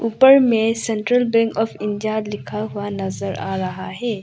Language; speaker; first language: Hindi; non-native, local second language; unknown